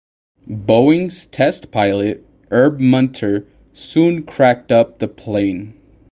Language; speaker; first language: English; native; English